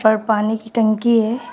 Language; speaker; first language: Hindi; native; Hindi